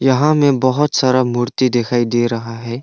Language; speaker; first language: Hindi; non-native, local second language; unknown